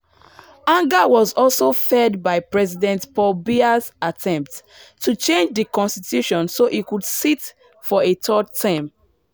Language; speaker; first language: English; non-native, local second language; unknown